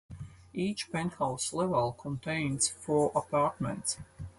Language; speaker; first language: English; non-native, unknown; Latvian